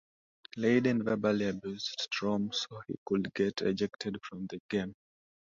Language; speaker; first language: English; non-native, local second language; Swahili